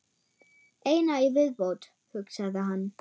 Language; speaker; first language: Icelandic; non-native, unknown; German